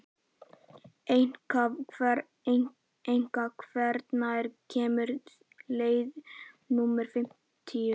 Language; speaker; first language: Icelandic; native; Icelandic